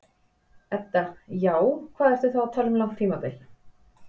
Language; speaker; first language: Icelandic; native; Icelandic